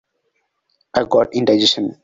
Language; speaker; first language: English; non-native, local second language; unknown